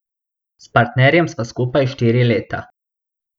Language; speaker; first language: Slovenian; non-native, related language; Bosnian